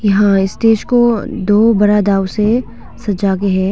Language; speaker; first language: Hindi; non-native, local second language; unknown